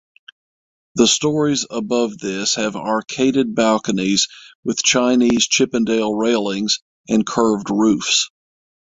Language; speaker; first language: English; native; English